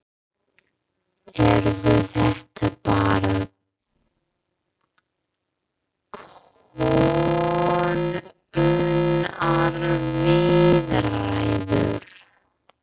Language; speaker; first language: Icelandic; non-native, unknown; English